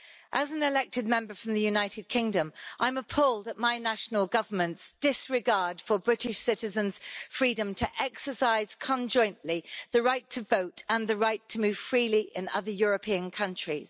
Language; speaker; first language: English; native; English